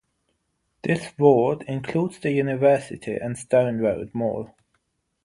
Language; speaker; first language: English; non-native, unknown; German